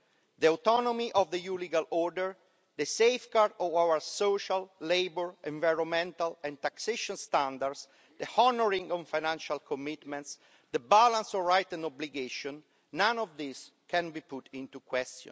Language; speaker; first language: English; non-native, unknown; Italian